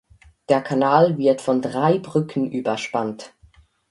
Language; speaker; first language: German; native; German